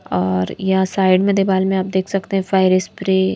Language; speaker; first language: Hindi; native; Hindi